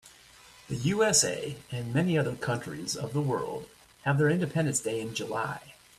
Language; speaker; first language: English; native; English